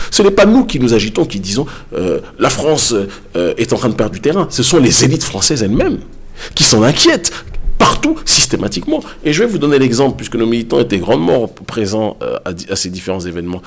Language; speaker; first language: French; native; French